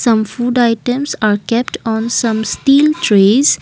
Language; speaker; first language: English; non-native, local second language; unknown